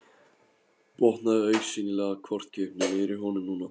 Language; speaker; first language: Icelandic; non-native, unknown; Polish